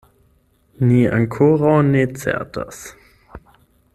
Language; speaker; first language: Esperanto; non-native, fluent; German